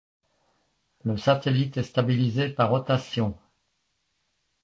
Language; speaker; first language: French; native; French